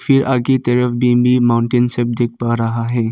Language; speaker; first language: Hindi; non-native, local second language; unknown